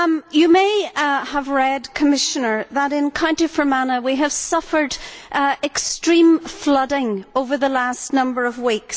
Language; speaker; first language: English; native; English